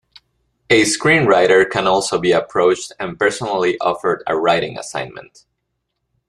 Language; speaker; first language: English; non-native, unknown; Spanish